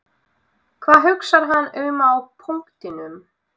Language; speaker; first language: Icelandic; non-native, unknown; Russian